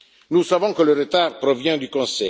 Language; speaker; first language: French; non-native, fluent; Italian